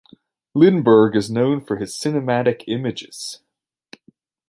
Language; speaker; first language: English; native; English